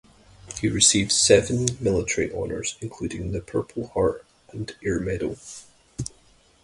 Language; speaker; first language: English; native; English